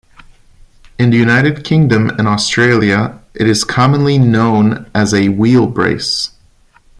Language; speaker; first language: English; non-native, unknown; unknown